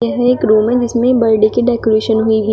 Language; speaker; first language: Hindi; native; Hindi